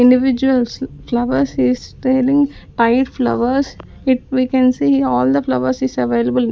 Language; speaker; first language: English; non-native, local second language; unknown